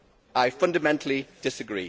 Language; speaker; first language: English; native; English